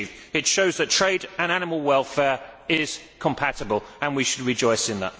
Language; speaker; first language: English; native; English